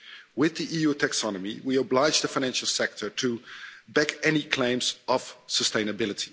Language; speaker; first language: English; non-native, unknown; Dutch